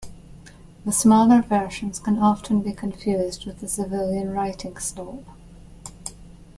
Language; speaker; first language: English; native; English